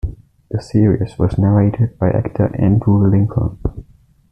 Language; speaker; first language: English; non-native, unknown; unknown